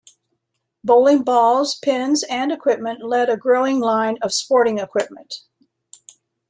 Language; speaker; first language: English; native; English